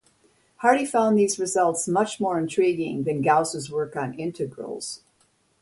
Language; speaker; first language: English; native; English